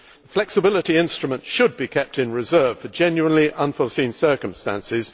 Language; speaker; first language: English; native; English